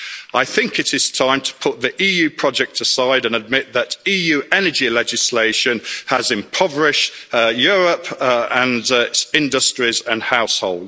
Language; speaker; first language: English; native; English